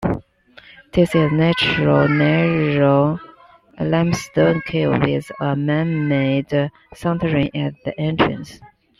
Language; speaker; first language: English; non-native, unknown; Chinese